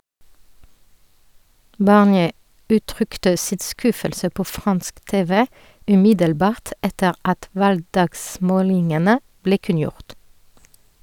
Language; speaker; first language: Norwegian; non-native, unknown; French